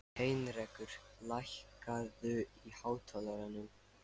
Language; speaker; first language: Icelandic; non-native, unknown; Lithuanian